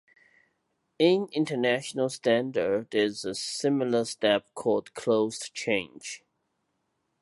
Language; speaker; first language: English; non-native, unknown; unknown